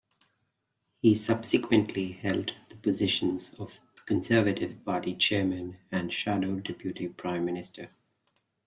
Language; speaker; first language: English; non-native, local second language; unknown